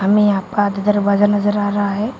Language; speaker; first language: Hindi; native; Hindi